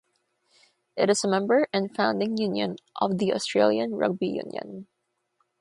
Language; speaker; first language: English; non-native, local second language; Filipino